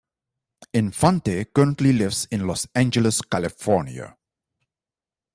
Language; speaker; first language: English; non-native, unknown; Dutch